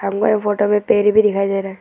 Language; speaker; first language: Hindi; non-native, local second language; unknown